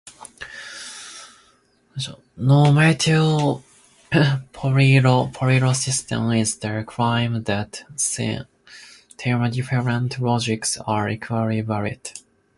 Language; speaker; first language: English; non-native, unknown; Japanese